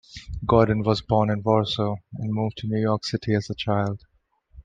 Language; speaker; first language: English; non-native, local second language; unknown